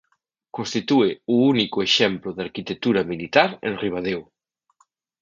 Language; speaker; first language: Galician; native; Galician